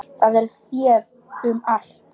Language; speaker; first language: Icelandic; non-native, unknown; Polish